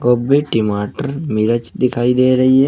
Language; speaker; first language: Hindi; native; Hindi